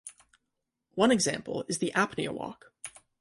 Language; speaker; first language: English; native; English